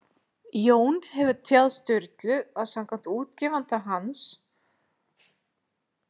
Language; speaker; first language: Icelandic; native; Icelandic